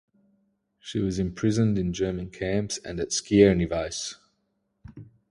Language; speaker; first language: English; native; English